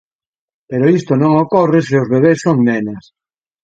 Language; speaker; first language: Galician; native; Galician